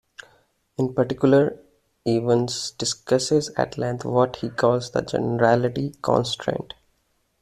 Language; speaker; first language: English; non-native, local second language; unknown